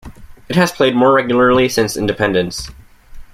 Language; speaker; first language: English; native; English